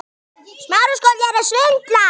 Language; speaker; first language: Icelandic; native; Icelandic